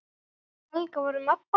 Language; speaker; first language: Icelandic; native; Icelandic